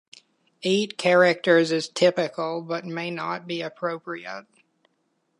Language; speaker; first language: English; native; English